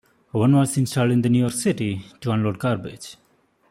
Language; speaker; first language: English; non-native, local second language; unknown